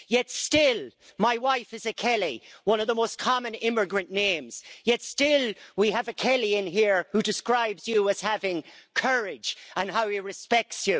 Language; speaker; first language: English; native; English